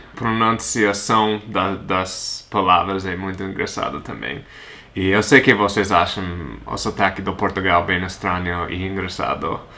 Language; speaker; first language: Portuguese; non-native, fluent; English